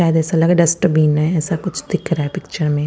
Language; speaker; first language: Hindi; non-native, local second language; Punjabi